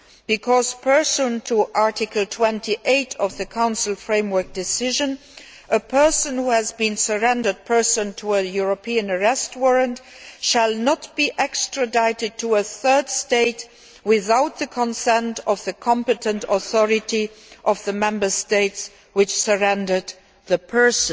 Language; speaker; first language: English; non-native, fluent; Luxembourgish